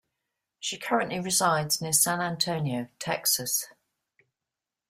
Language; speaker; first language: English; native; English